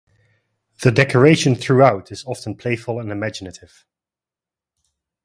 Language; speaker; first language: English; non-native, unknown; Dutch